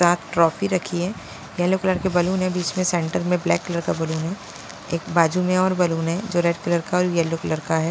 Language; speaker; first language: Hindi; non-native, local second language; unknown